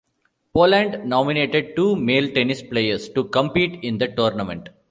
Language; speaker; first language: English; non-native, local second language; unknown